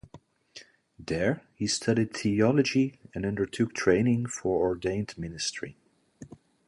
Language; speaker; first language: English; non-native, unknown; Dutch